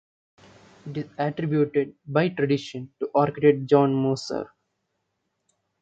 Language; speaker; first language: English; non-native, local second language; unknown